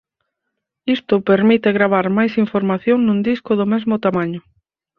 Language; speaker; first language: Galician; native; Galician